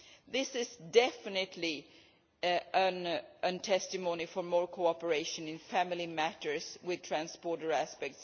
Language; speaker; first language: English; non-native, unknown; Swedish